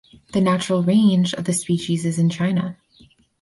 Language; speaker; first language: English; native; English